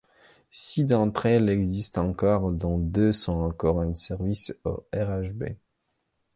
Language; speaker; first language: French; non-native, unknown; Belarusian